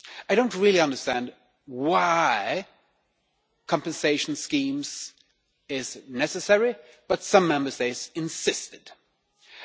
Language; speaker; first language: English; non-native, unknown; Swedish